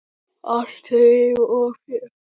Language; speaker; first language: Icelandic; native; Icelandic